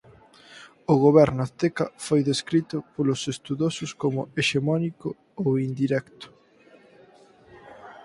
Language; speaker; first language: Galician; native; Galician